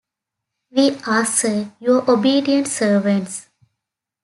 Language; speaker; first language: English; native; English